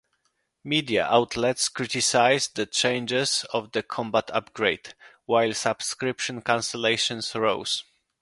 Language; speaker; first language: English; non-native, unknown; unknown